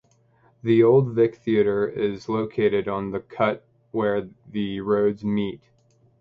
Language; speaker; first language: English; native; English